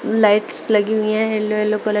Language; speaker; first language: Hindi; native; Hindi